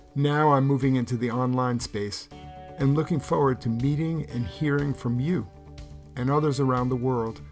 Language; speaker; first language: English; native; English